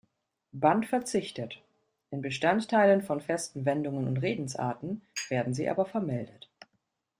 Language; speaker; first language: German; native; German